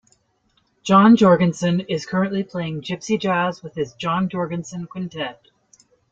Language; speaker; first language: English; native; English